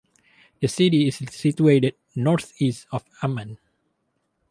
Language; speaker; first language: English; non-native, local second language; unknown